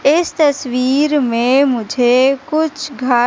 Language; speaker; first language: Hindi; native; Hindi